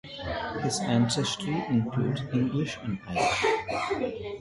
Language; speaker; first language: English; non-native, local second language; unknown